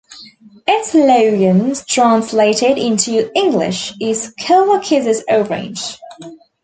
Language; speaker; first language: English; native; English